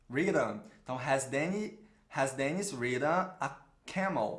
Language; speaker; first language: English; non-native, fluent; Portuguese